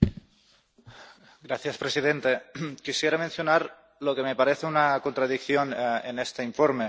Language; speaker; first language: Spanish; non-native, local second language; Catalan